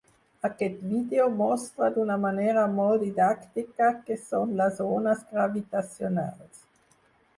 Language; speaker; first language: Catalan; non-native, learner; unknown